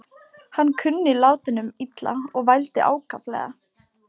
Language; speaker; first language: Icelandic; non-native, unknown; Polish